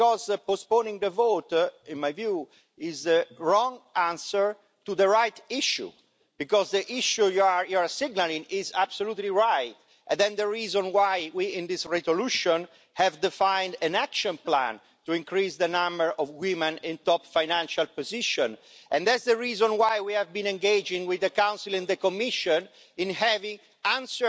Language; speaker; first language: English; non-native, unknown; Italian